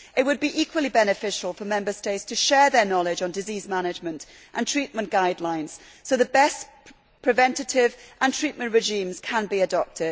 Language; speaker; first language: English; native; English